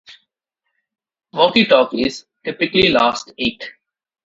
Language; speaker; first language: English; non-native, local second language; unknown